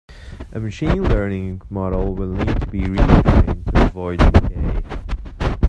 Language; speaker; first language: English; native; English